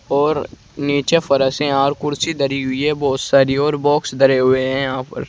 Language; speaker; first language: Hindi; native; Hindi